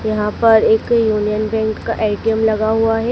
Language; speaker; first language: Hindi; native; Hindi